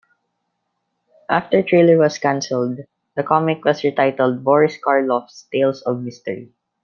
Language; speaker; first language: English; non-native, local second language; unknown